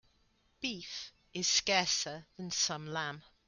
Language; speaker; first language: English; native; English